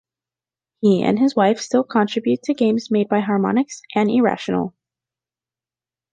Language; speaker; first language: English; native; English